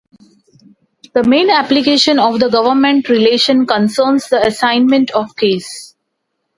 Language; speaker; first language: English; non-native, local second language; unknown